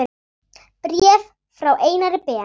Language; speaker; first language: Icelandic; native; Icelandic